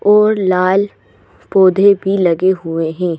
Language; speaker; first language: Hindi; native; Hindi